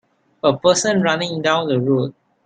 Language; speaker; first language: English; non-native, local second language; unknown